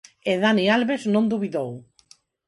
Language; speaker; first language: Galician; non-native, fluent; Spanish